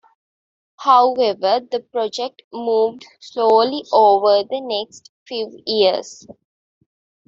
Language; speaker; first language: English; non-native, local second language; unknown